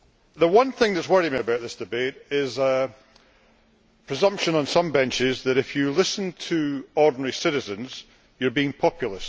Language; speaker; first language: English; native; English